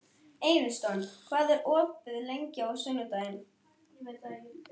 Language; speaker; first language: Icelandic; non-native, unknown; German